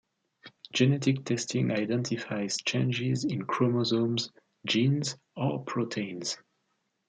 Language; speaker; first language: English; non-native, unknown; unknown